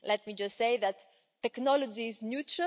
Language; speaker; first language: English; non-native, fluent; Greek